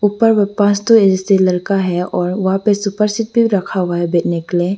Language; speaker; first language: Hindi; non-native, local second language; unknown